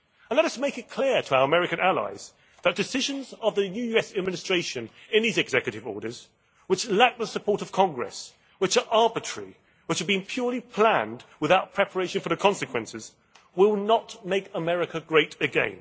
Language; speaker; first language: English; native; English